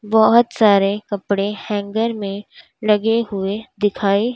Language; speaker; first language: Hindi; native; Hindi